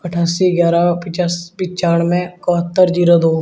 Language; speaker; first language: Hindi; native; Hindi